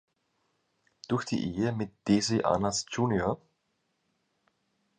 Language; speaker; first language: German; native; German